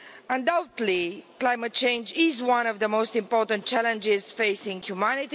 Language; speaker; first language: English; non-native, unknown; Romanian